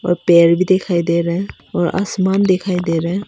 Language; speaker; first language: Hindi; non-native, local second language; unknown